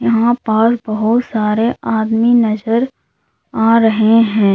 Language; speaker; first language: Hindi; native; Hindi